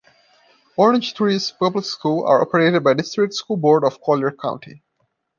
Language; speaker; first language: English; non-native, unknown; Portuguese